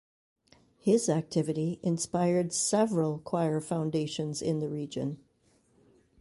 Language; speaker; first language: English; native; English